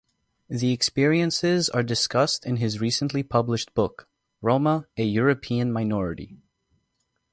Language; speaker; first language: English; native; English